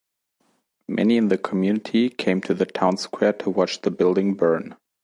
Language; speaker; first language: English; non-native, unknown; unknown